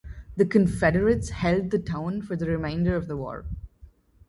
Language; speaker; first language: English; non-native, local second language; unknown